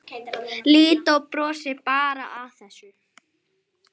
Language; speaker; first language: Icelandic; native; Icelandic